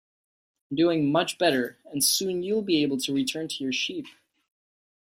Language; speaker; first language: English; native; English